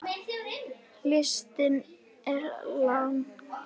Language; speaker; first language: Icelandic; native; Icelandic